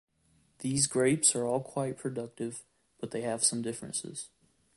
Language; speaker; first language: English; native; English